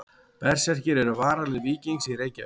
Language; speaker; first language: Icelandic; native; Icelandic